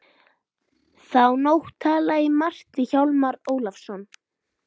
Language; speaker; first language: Icelandic; native; Icelandic